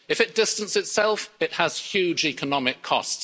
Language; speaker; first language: English; native; English